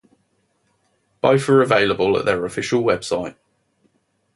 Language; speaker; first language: English; native; English